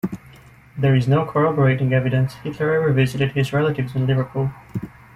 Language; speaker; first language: English; native; English